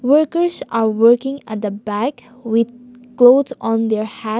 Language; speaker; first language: English; non-native, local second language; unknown